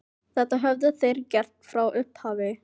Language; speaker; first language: Icelandic; non-native, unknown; Filipino